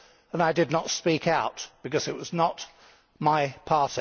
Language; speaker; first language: English; native; English